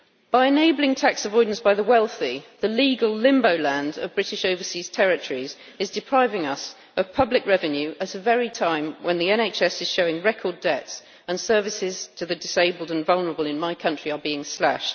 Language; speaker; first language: English; native; English